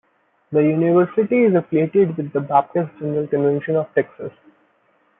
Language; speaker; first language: English; non-native, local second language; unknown